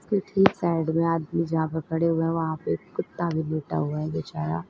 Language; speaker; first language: Hindi; native; Hindi